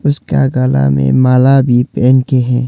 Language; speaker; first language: Hindi; non-native, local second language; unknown